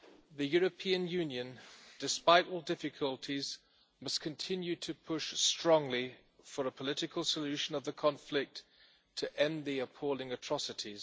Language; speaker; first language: English; non-native, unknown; German